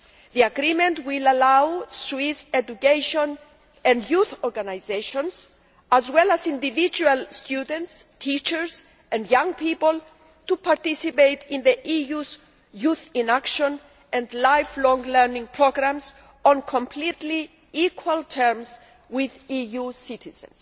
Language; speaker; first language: English; non-native, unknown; Greek